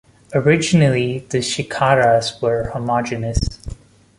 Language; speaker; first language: English; non-native, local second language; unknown